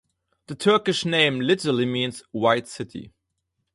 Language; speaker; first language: English; non-native, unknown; German